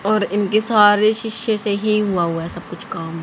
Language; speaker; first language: Hindi; native; Hindi